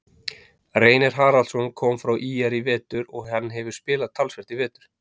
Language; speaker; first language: Icelandic; native; Icelandic